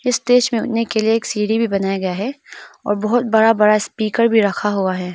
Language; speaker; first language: Hindi; non-native, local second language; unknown